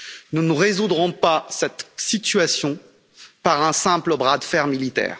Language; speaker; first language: French; native; French